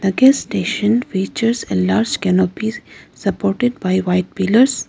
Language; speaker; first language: English; non-native, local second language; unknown